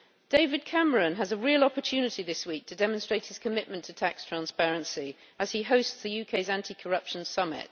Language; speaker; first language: English; native; English